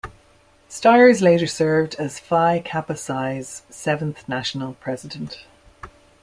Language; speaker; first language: English; native; English